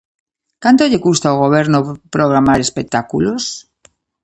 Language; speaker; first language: Galician; native; Galician